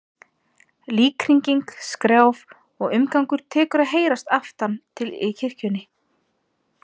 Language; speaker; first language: Icelandic; native; Icelandic